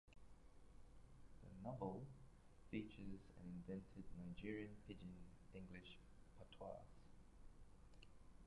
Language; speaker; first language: English; native; English